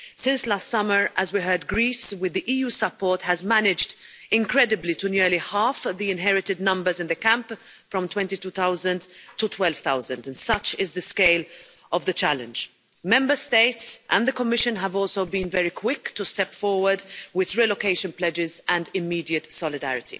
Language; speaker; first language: English; non-native, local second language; Maltese